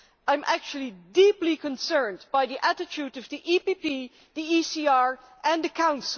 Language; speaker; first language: English; non-native, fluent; Dutch